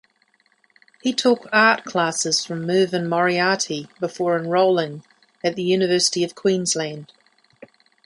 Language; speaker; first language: English; native; English